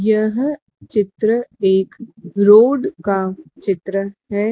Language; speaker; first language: Hindi; native; Hindi